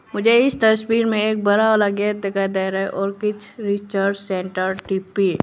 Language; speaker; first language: Hindi; non-native, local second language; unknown